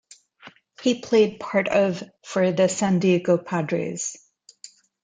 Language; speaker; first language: English; non-native, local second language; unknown